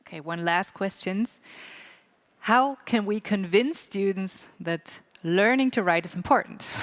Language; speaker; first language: English; non-native, fluent; German